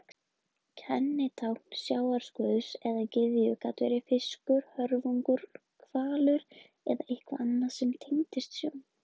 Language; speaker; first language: Icelandic; native; Icelandic